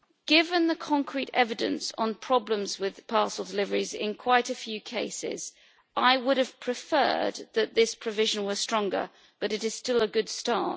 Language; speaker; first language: English; native; English